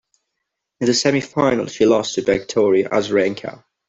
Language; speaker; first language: English; non-native, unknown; Catalan